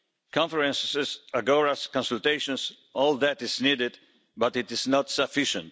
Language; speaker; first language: English; non-native, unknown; Polish